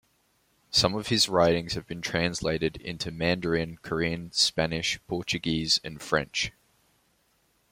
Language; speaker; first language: English; native; English